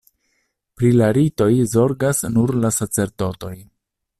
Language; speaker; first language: Esperanto; non-native, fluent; Italian